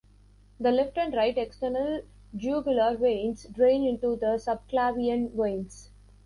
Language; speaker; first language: English; non-native, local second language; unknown